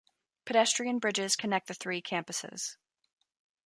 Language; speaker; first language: English; native; English